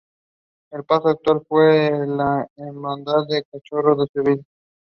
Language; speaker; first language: English; non-native, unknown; Spanish